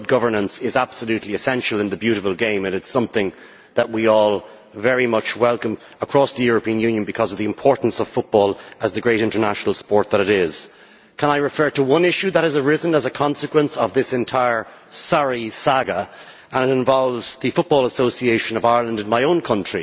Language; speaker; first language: English; native; English